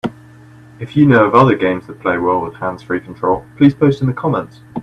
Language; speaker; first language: English; native; English